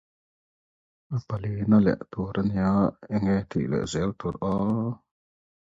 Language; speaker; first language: English; non-native, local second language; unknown